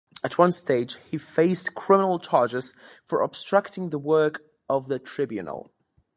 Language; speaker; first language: English; native; English